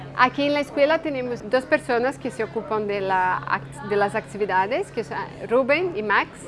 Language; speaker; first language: Spanish; non-native, related language; Portuguese